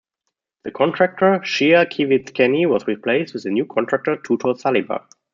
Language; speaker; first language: English; non-native, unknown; German